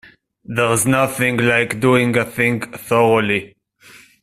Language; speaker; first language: English; non-native, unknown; Hebrew